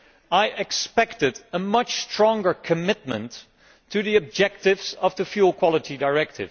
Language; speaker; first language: English; non-native, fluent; Dutch